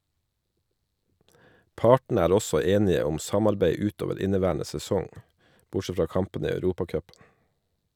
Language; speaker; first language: Norwegian; native; Norwegian